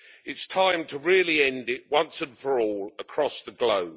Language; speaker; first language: English; native; English